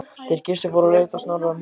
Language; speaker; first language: Icelandic; native; Icelandic